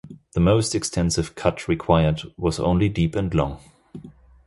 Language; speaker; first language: English; non-native, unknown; German